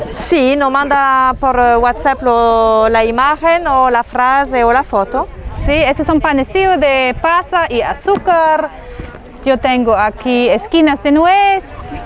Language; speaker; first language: Spanish; non-native, fluent; Italian